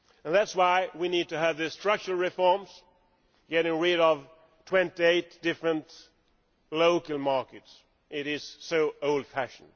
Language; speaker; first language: English; non-native, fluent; Swedish